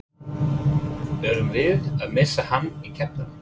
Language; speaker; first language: Icelandic; non-native, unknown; English